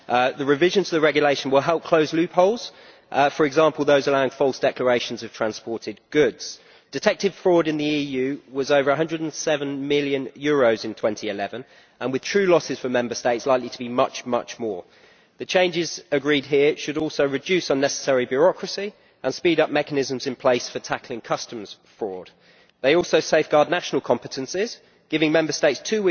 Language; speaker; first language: English; native; English